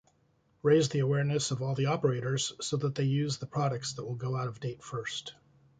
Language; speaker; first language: English; native; English